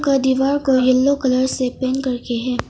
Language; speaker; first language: Hindi; non-native, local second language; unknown